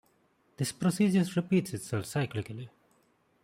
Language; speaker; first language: English; non-native, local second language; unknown